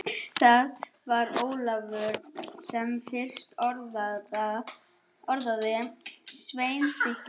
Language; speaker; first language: Icelandic; non-native, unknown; German